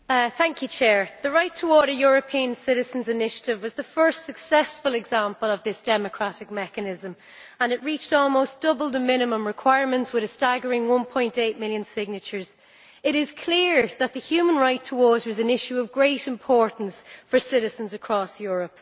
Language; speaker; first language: English; native; English